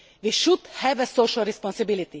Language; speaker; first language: English; non-native, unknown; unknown